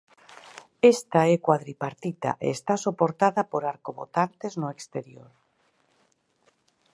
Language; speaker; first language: Galician; native; Galician